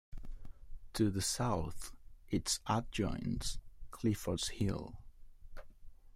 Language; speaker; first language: English; native; English